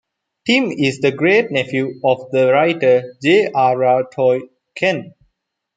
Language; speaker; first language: English; non-native, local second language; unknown